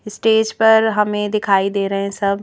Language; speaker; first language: Hindi; native; Hindi